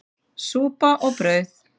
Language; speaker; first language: Icelandic; native; Icelandic